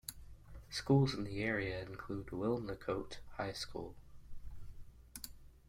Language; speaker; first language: English; native; English